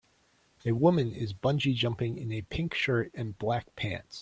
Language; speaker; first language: English; native; English